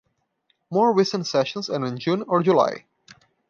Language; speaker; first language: English; non-native, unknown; Portuguese